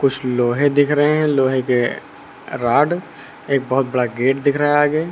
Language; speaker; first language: Hindi; native; Hindi